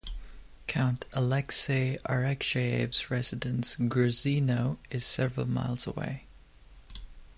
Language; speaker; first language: English; native; English